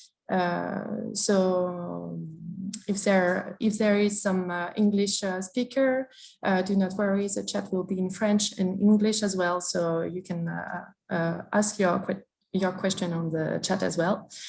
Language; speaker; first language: English; non-native, fluent; French